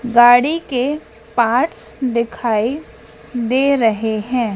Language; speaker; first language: Hindi; native; Hindi